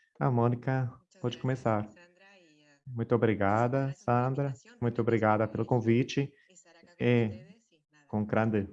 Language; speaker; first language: Portuguese; non-native, fluent; Spanish